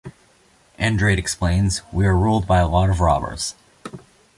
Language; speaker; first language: English; native; English